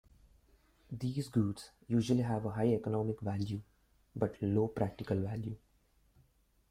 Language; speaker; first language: English; non-native, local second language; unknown